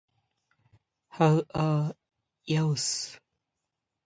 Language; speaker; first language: English; non-native, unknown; Japanese